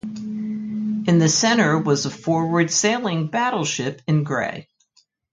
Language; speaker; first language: English; native; English